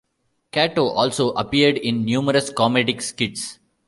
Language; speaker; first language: English; non-native, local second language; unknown